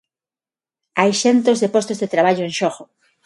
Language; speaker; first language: Galician; non-native, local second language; Spanish